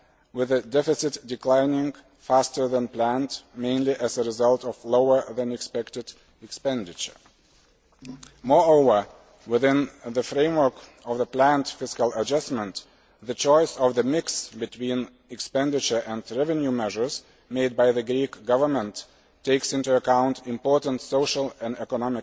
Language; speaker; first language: English; non-native, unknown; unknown